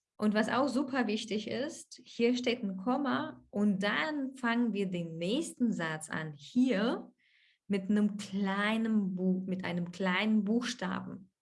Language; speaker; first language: German; non-native, fluent; Russian